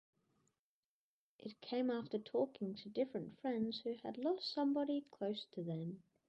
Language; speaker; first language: English; native; English